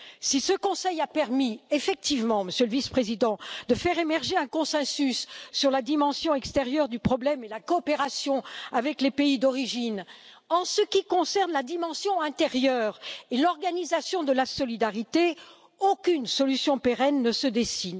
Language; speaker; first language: French; native; French